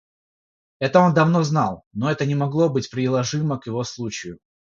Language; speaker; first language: Russian; non-native, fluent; Georgian